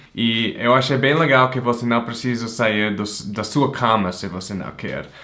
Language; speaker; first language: Portuguese; non-native, fluent; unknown